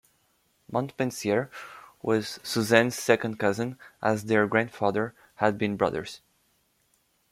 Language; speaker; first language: English; native; English